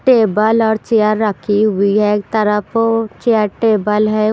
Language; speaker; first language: Hindi; non-native, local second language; Punjabi